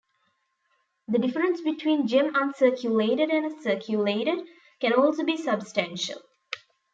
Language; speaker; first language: English; non-native, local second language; Tamil